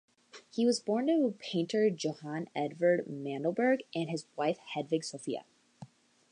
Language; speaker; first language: English; native; English